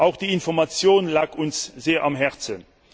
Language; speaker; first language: German; non-native, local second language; Luxembourgish